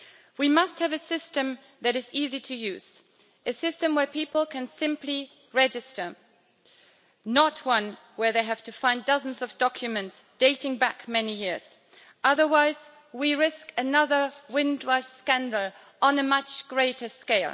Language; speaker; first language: English; native; English